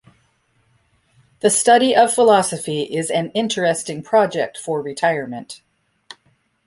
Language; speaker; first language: English; native; English